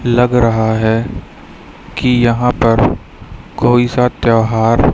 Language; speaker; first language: Hindi; native; Hindi